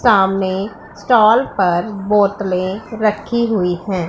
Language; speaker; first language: Hindi; non-native, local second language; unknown